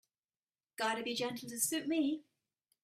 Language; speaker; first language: English; native; English